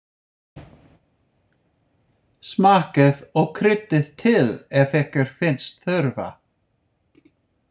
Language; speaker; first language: Icelandic; non-native, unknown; English